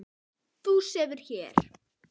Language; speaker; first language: Icelandic; native; Icelandic